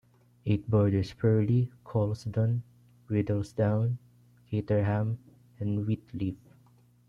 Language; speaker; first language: English; non-native, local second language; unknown